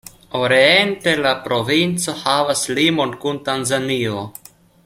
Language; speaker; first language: Esperanto; non-native, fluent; Russian